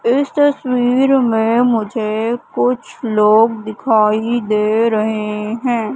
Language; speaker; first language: Hindi; native; Hindi